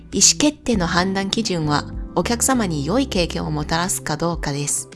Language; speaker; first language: Japanese; non-native, fluent; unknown